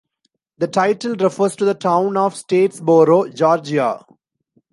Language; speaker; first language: English; non-native, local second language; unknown